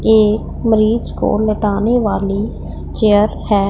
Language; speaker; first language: Hindi; non-native, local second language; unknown